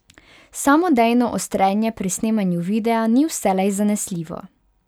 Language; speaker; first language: Slovenian; non-native, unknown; Hungarian